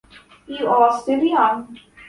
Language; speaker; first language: English; non-native, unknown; Polish